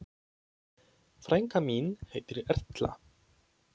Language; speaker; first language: Icelandic; non-native, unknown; Polish